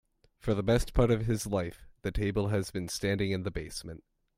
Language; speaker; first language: English; native; English